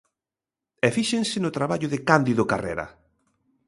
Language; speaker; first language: Galician; native; Galician